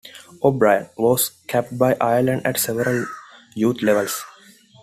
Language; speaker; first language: English; non-native, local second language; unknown